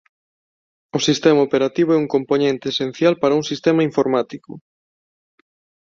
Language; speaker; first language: Galician; non-native, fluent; Spanish